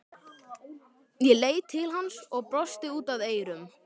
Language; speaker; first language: Icelandic; native; Icelandic